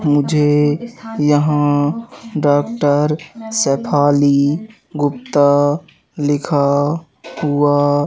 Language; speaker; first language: Hindi; native; Hindi